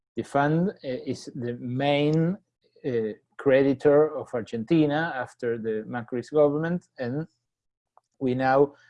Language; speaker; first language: English; non-native, fluent; Spanish